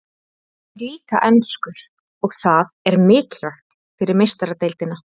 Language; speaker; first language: Icelandic; native; Icelandic